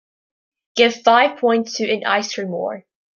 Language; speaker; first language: English; native; English